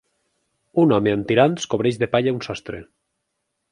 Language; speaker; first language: Catalan; native; Catalan